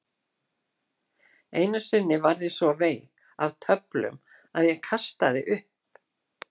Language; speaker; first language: Icelandic; native; Icelandic